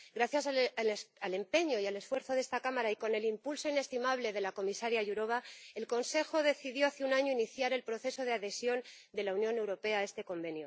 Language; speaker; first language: Spanish; native; Spanish